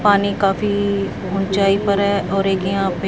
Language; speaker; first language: Hindi; native; Hindi